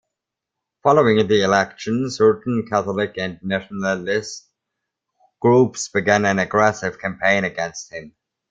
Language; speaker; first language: English; non-native, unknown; German